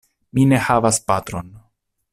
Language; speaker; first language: Esperanto; non-native, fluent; Italian